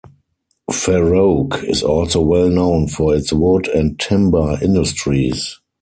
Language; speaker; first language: English; non-native, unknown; German